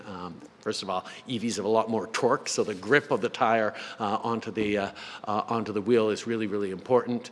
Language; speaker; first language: English; native; English